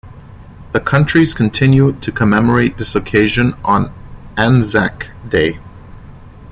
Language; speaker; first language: English; non-native, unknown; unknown